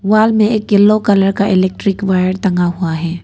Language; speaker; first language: Hindi; non-native, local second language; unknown